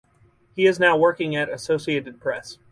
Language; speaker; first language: English; native; English